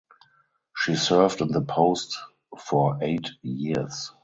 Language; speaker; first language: English; non-native, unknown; German